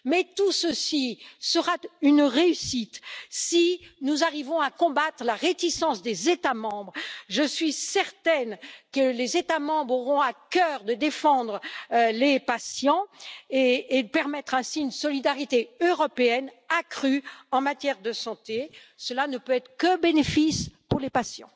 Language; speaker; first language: French; native; French